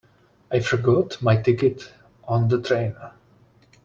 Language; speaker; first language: English; non-native, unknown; Czech